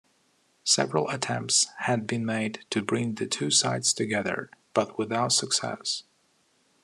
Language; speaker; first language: English; non-native, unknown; Ukrainian